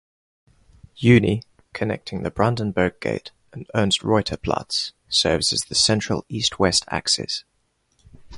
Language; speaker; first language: English; non-native, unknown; Spanish